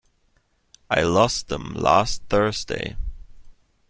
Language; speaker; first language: English; non-native, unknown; German